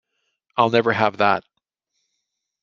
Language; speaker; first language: English; native; English